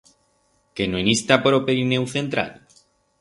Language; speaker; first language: Aragonese; non-native, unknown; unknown